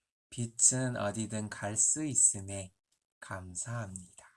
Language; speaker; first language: Korean; native; Korean